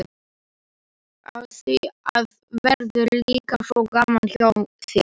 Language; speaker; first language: Icelandic; non-native, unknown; Slovak